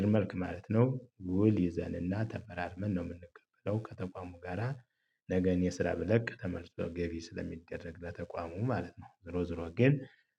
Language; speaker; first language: Amharic; native; Amharic